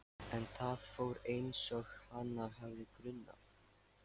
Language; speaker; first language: Icelandic; non-native, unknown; Lithuanian